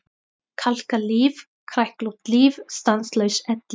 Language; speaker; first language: Icelandic; non-native, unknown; Thai